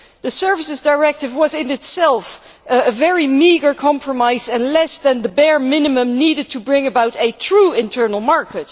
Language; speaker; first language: English; non-native, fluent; Dutch